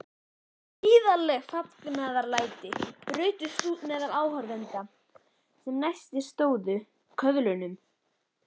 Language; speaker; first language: Icelandic; native; Icelandic